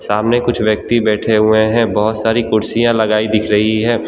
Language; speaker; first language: Hindi; non-native, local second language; Gujarati